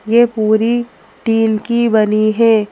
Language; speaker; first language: Hindi; native; Hindi